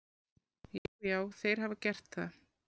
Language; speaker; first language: Icelandic; native; Icelandic